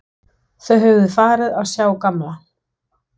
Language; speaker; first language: Icelandic; non-native, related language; Danish